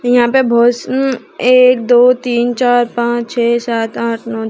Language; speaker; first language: Hindi; native; Hindi